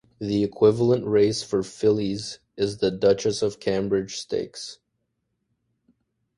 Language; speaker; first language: English; native; English